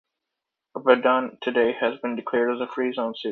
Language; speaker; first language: English; native; English